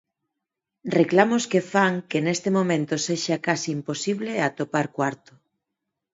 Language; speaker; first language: Galician; non-native, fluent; Spanish